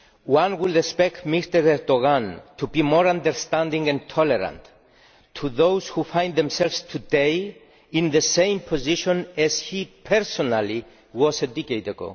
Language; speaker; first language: English; non-native, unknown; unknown